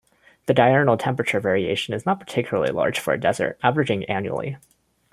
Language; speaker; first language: English; non-native, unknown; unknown